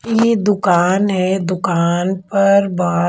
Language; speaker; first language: Hindi; non-native, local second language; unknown